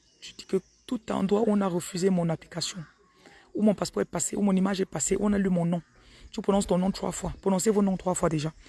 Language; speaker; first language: French; non-native, local second language; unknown